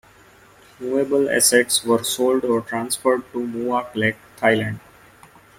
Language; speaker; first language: English; non-native, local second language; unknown